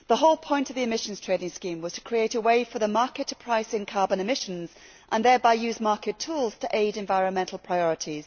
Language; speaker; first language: English; native; English